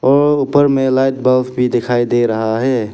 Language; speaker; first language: Hindi; non-native, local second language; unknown